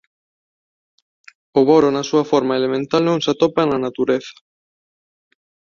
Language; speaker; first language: Galician; non-native, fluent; Spanish